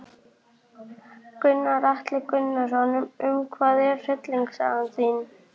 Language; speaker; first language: Icelandic; native; Icelandic